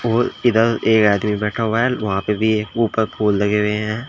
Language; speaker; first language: Hindi; native; Hindi